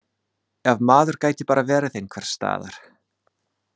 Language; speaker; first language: Icelandic; non-native, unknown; English